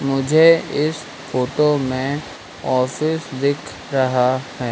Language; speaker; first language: Hindi; native; Hindi